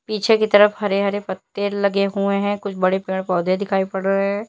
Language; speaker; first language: Hindi; native; Hindi